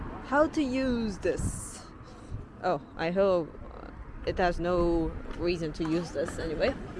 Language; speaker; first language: English; non-native, fluent; Korean